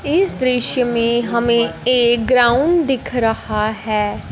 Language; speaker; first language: Hindi; non-native, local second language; Punjabi